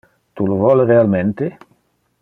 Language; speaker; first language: Interlingua; non-native, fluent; Dutch